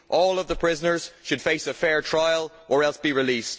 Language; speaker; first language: English; native; English